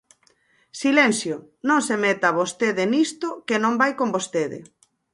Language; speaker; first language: Galician; native; Galician